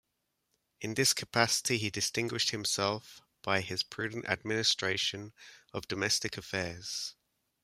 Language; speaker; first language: English; native; English